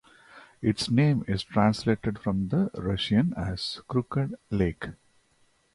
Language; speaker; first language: English; non-native, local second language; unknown